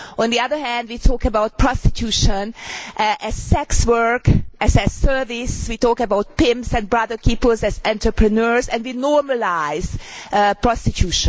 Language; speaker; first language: English; non-native, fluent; Hungarian